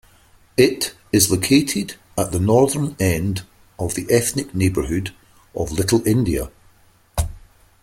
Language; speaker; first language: English; native; English